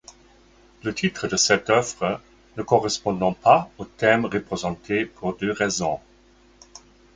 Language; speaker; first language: French; non-native, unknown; German